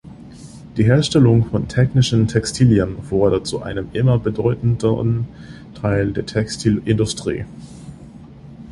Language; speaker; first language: German; non-native, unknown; English